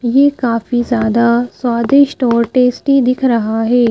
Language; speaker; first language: Hindi; native; Hindi